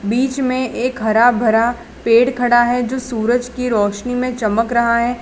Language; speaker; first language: Hindi; non-native, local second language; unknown